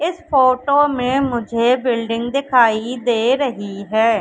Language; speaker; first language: Hindi; native; Hindi